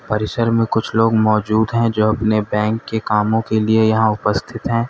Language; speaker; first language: Hindi; native; Hindi